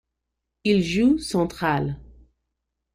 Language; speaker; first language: French; non-native, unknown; English